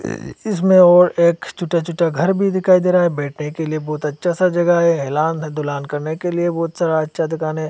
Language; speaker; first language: Hindi; non-native, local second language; Bangla